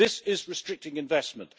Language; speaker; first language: English; native; English